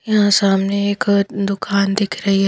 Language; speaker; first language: Hindi; non-native, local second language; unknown